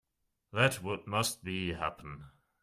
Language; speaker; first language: English; non-native, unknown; German